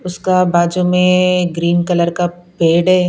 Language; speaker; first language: Hindi; non-native, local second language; Punjabi